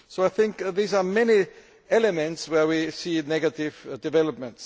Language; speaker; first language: English; non-native, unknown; German